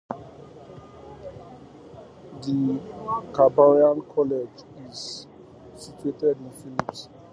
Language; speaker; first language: English; native; English